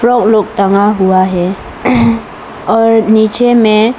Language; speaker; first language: Hindi; non-native, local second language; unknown